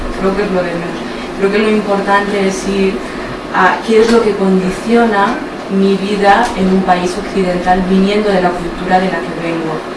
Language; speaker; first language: Spanish; early bilingual, other home language; Arabic